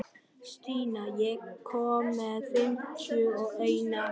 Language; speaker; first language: Icelandic; non-native, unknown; Vietnamese